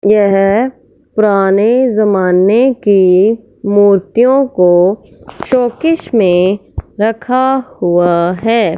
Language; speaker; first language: Hindi; non-native, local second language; Punjabi